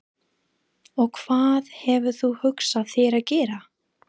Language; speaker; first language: Icelandic; non-native, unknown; English